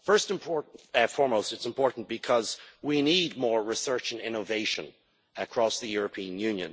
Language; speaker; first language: English; native; English